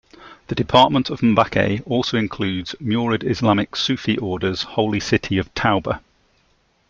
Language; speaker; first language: English; native; English